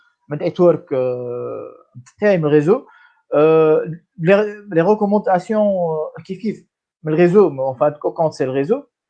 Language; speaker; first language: French; non-native, local second language; Arabic